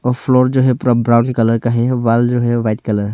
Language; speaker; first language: Hindi; early bilingual, other home language; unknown